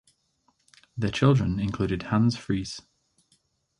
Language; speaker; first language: English; native; English